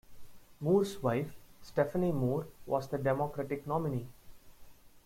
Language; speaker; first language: English; non-native, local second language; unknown